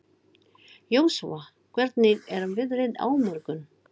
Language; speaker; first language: Icelandic; non-native, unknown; Filipino